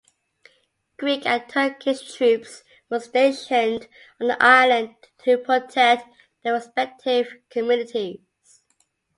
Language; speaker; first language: English; native; English